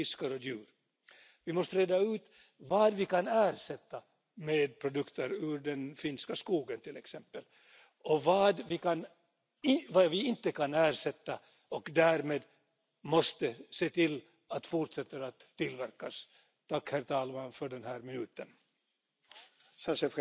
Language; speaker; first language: English; native; English